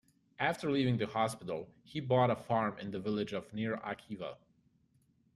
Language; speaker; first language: English; native; English